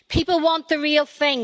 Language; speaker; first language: English; native; English